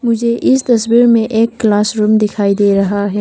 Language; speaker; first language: Hindi; non-native, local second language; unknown